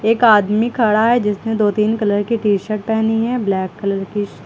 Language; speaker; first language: Hindi; native; Hindi